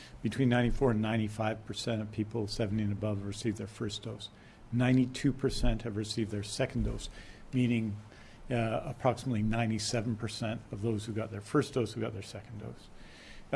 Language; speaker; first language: English; native; English